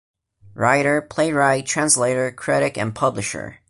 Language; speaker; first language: English; non-native, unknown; Portuguese